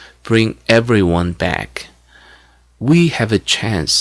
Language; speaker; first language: English; non-native, fluent; Korean